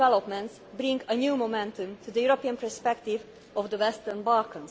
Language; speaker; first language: English; non-native, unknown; Hungarian